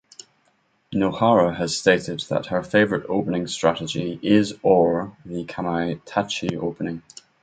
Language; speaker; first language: English; native; English